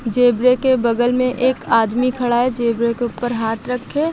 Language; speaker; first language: Hindi; native; Hindi